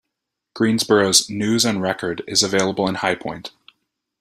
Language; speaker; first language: English; native; English